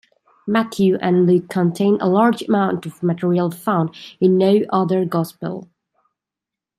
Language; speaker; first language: English; native; English